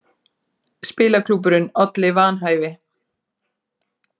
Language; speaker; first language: Icelandic; native; Icelandic